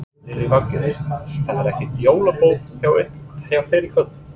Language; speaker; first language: Icelandic; non-native, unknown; English